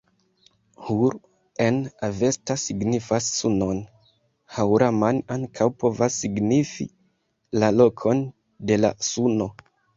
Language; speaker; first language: Esperanto; non-native, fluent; Kinyarwanda